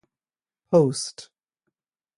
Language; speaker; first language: English; native; English